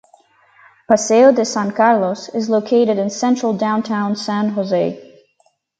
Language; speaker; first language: English; native; English